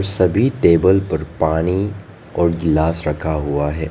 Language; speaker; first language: Hindi; non-native, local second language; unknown